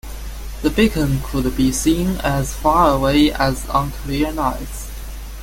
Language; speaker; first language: English; non-native, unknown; Chinese